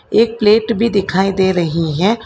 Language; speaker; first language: Hindi; non-native, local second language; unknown